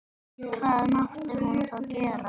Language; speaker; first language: Icelandic; native; Icelandic